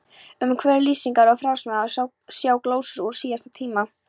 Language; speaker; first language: Icelandic; non-native, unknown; Polish